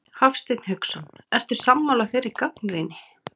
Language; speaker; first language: Icelandic; native; Icelandic